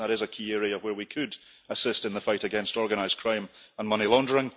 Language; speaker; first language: English; early bilingual, heritage; English